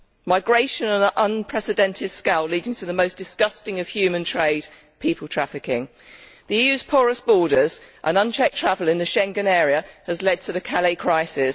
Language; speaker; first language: English; native; English